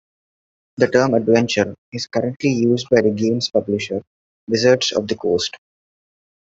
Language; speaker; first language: English; non-native, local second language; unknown